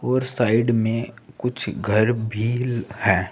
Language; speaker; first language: Hindi; native; Hindi